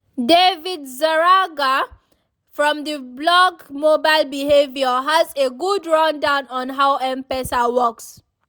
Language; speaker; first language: English; non-native, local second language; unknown